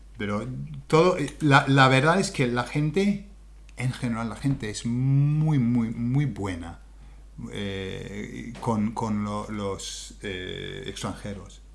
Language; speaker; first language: Spanish; non-native, fluent; English